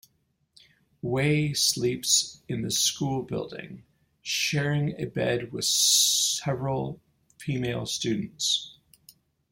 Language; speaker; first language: English; native; English